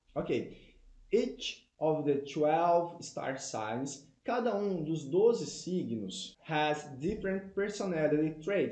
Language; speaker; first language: English; non-native, fluent; Portuguese